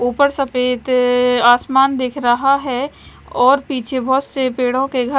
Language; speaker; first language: Hindi; non-native, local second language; Punjabi